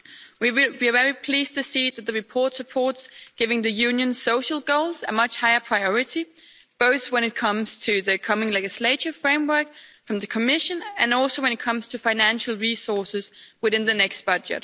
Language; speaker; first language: English; non-native, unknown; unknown